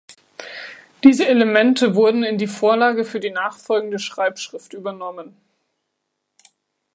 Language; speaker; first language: German; native; German